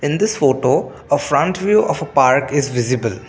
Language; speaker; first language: English; non-native, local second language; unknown